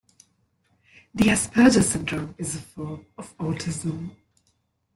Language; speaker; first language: English; non-native, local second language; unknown